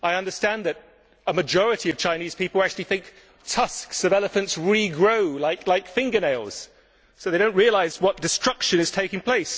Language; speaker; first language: English; native; English